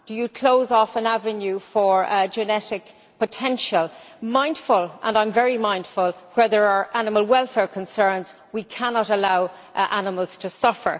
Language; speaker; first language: English; native; English